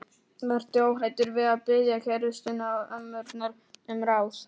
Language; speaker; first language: Icelandic; non-native, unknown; Polish